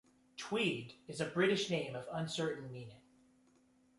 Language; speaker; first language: English; native; English